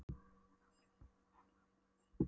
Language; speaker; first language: Icelandic; non-native, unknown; Polish